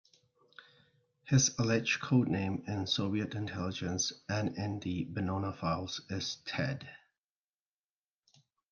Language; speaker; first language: English; non-native, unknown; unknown